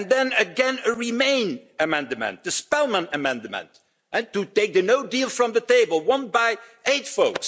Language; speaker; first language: English; non-native, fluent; Dutch